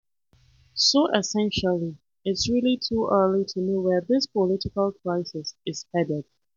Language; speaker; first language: English; non-native, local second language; Hausa